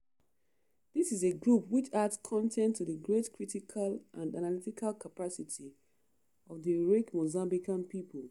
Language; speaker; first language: English; non-native, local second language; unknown